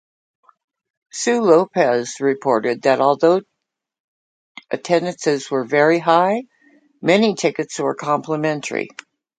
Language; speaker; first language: English; native; English